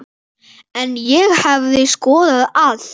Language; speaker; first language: Icelandic; native; Icelandic